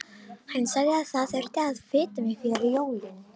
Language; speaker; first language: Icelandic; non-native, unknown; Romanian